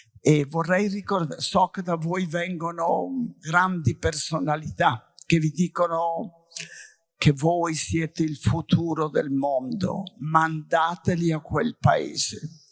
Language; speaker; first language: Italian; native; Italian